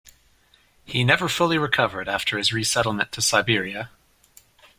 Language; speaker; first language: English; native; English